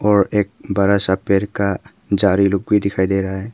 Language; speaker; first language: Hindi; early bilingual, other home language; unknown